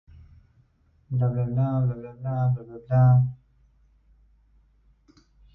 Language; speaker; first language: English; native; English